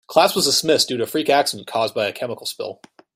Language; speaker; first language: English; native; English